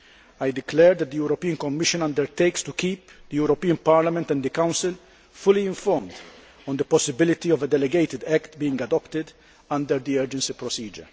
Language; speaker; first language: English; non-native, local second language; Maltese